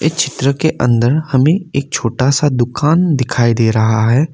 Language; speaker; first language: Hindi; non-native, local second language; Assamese